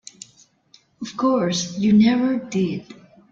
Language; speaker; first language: English; non-native, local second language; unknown